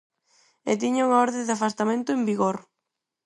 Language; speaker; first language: Galician; non-native, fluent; Spanish